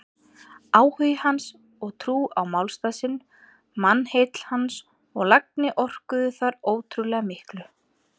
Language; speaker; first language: Icelandic; native; Icelandic